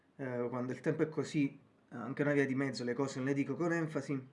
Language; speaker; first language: Italian; native; Italian